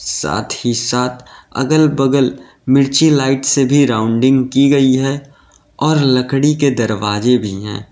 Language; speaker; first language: Hindi; native; Hindi